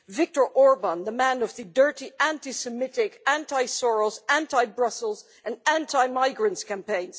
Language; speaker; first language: English; non-native, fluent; Dutch